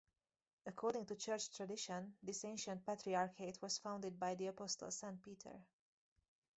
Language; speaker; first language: English; native; English